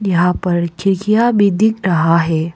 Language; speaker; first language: Hindi; early bilingual, other home language; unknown